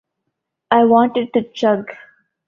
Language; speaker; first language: English; non-native, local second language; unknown